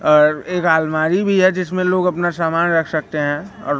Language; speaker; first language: Hindi; native; Hindi